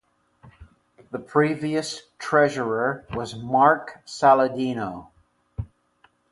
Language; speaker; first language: English; native; English